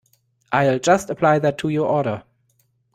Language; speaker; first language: English; non-native, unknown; German